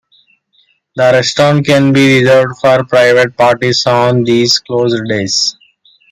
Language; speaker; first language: English; non-native, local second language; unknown